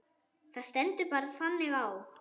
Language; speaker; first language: Icelandic; non-native, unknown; German